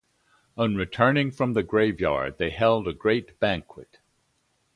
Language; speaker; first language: English; native; English